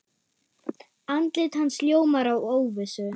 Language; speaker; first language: Icelandic; non-native, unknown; German